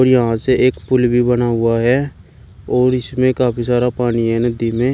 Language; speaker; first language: Hindi; native; Hindi